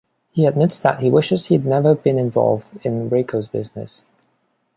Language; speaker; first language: English; non-native, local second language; Cantonese